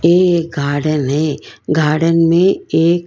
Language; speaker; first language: Hindi; non-native, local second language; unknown